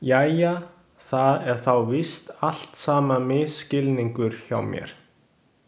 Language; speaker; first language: Icelandic; non-native, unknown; Chinese